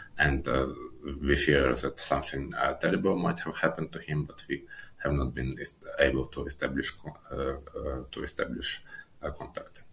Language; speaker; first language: English; non-native, fluent; Ukrainian